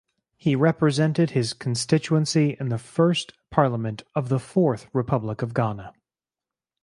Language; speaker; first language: English; native; English